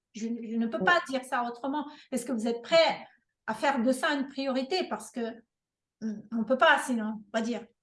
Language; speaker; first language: French; non-native, local second language; Malagasy